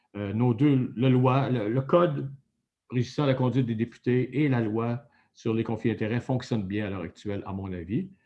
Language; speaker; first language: French; native; French